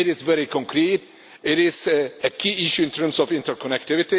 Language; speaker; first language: English; non-native, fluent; Czech